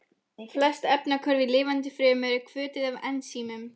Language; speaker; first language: Icelandic; non-native, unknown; Polish